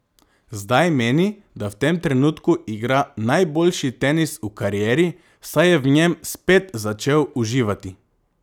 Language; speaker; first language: Slovenian; non-native, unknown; Macedonian